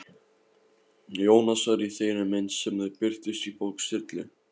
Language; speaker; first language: Icelandic; non-native, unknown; Polish